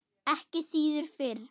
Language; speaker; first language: Icelandic; non-native, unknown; German